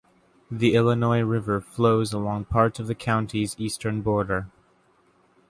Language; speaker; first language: English; native; English